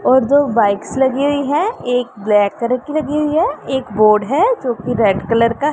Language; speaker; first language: Hindi; non-native, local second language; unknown